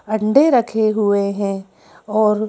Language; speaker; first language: Hindi; native; Hindi